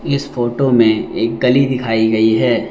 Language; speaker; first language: Hindi; non-native, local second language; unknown